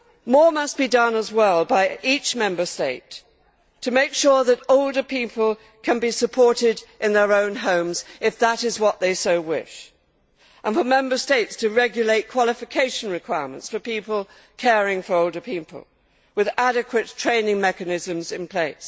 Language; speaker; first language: English; native; English